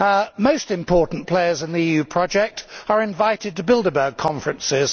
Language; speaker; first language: English; native; English